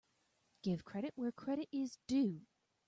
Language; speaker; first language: English; native; English